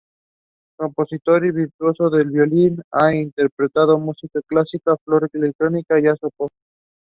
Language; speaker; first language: English; non-native, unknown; Spanish